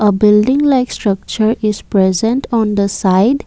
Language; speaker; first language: English; non-native, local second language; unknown